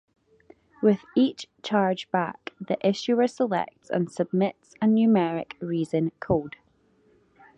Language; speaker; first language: English; native; English